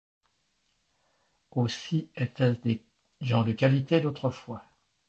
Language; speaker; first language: French; native; French